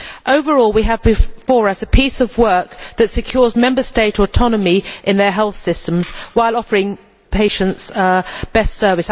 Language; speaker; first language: English; native; English